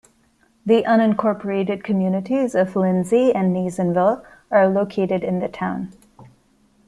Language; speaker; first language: English; non-native, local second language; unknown